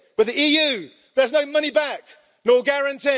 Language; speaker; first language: English; native; English